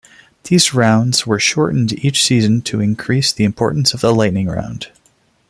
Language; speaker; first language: English; non-native, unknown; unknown